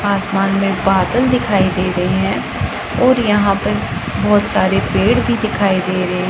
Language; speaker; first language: Hindi; non-native, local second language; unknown